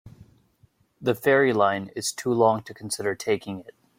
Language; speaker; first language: English; native; English